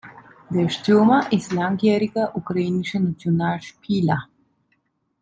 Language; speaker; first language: German; non-native, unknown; Italian